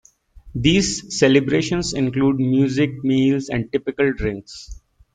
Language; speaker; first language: English; native; English